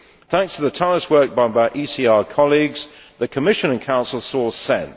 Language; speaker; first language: English; native; English